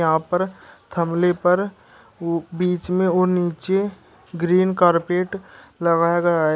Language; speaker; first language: Hindi; native; Hindi